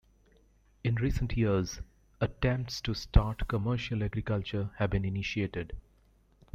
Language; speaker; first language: English; native; English